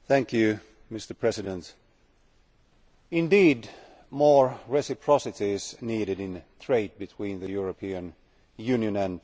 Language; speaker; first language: English; non-native, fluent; Finnish